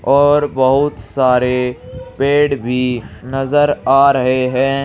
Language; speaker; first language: Hindi; native; Hindi